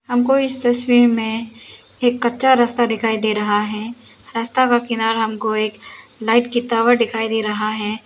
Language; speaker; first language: Hindi; non-native, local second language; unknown